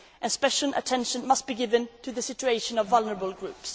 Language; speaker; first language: English; non-native, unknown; Swedish